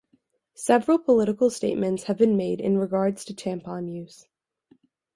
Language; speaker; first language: English; native; English